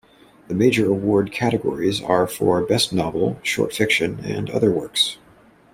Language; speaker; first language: English; native; English